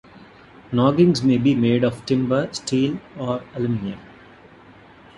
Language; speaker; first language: English; non-native, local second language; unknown